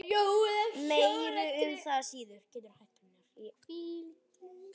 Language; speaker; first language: Icelandic; native; Icelandic